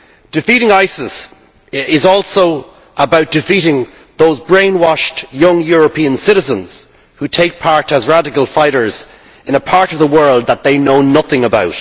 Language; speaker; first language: English; native; English